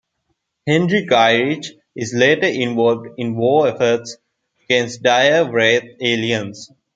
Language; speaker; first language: English; non-native, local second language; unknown